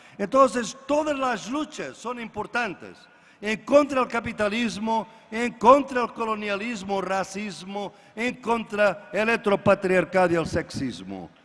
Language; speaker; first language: Spanish; non-native, related language; Portuguese